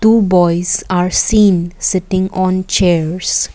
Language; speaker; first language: English; non-native, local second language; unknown